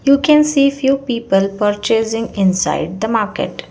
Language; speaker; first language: English; non-native, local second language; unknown